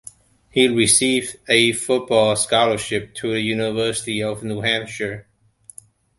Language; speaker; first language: English; non-native, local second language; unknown